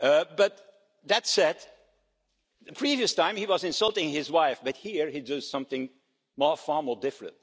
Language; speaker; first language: English; non-native, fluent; Dutch